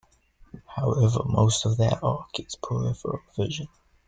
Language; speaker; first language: English; native; English